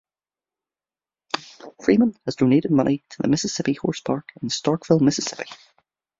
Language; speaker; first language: English; native; English